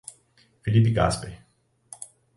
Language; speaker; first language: Portuguese; native; Portuguese